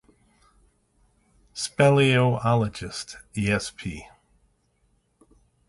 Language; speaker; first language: English; native; English